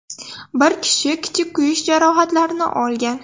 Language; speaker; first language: Uzbek; non-native, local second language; Russian